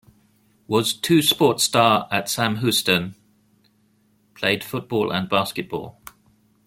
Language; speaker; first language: English; native; English